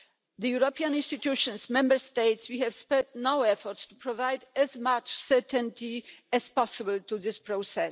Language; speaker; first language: English; non-native, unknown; Polish